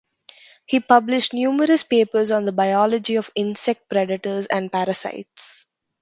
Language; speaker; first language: English; non-native, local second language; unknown